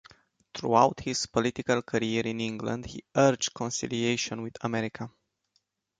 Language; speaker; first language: English; non-native, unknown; Romanian